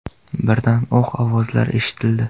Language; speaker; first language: Uzbek; non-native, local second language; Kara-Kalpak